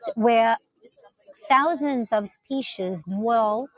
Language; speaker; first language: English; non-native, fluent; Portuguese